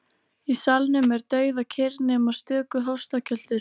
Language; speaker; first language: Icelandic; native; Icelandic